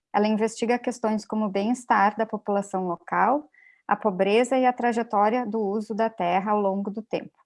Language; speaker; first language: Portuguese; native; Portuguese